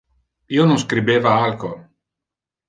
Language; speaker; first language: Interlingua; non-native, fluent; Italian